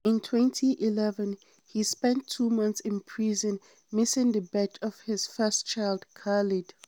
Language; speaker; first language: English; non-native, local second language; Hausa